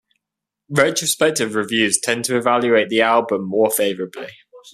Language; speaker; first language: English; native; English